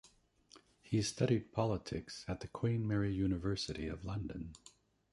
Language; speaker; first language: English; native; English